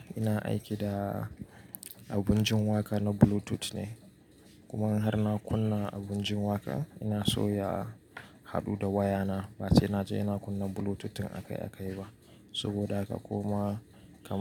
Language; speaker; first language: Hausa; native; Hausa